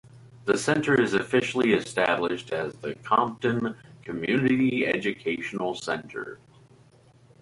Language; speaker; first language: English; native; English